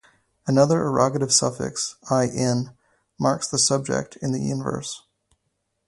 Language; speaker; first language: English; native; English